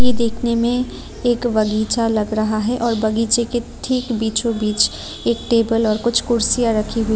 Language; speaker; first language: Hindi; non-native, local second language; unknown